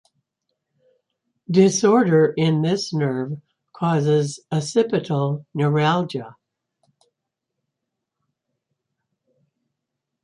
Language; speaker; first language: English; native; English